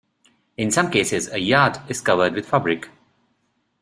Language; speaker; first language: English; non-native, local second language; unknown